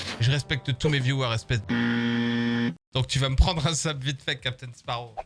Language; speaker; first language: French; native; French